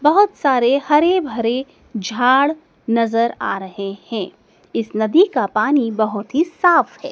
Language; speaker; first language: Hindi; native; Hindi